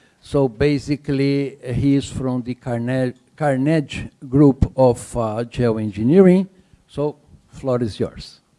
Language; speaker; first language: English; non-native, fluent; Portuguese